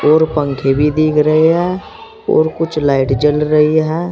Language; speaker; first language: Hindi; native; Hindi